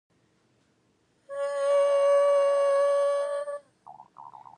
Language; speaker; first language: English; non-native, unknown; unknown